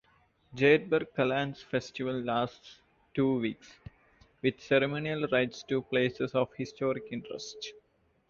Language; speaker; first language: English; non-native, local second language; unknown